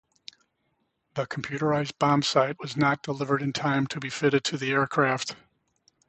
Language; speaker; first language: English; native; English